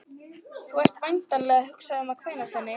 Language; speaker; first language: Icelandic; native; Icelandic